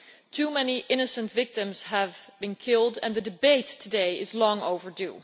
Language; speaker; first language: English; non-native, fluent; Dutch